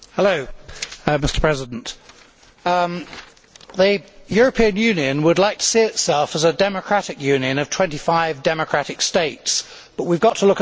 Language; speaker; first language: English; native; English